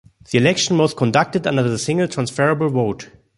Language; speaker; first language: English; non-native, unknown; German